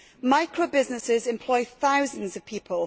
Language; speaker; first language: English; native; English